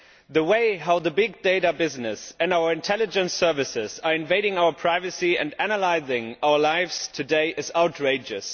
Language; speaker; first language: English; non-native, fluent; German